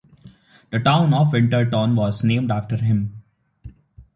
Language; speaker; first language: English; non-native, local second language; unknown